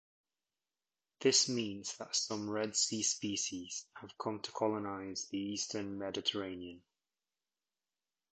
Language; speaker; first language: English; native; English